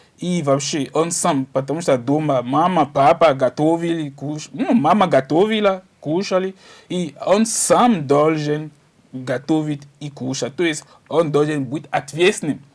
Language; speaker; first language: Russian; non-native, learner; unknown